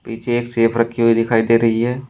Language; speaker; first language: Hindi; native; Hindi